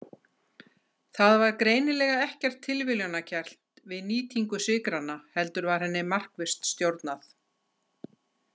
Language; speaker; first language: Icelandic; native; Icelandic